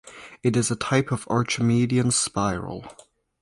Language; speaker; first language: English; native; English